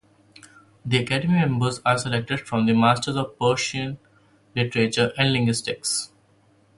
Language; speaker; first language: English; non-native, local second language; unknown